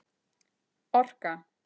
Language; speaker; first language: Icelandic; native; Icelandic